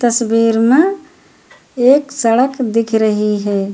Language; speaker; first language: Hindi; native; Hindi